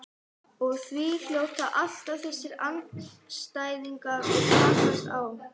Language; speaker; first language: Icelandic; non-native, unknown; English